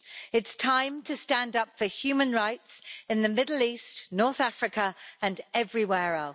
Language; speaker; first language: English; native; English